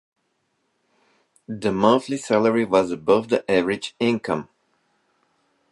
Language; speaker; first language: English; non-native, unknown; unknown